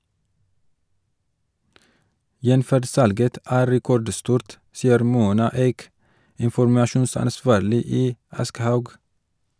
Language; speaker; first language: Norwegian; non-native, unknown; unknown